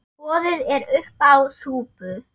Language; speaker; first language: Icelandic; non-native, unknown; German